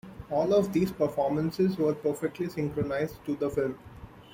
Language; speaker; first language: English; non-native, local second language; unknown